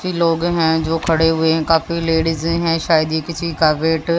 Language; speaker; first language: Hindi; native; Hindi